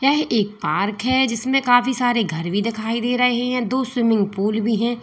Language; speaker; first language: Hindi; native; Hindi